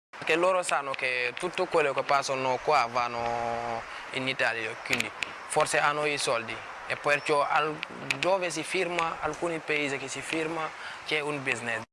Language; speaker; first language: Italian; non-native, fluent; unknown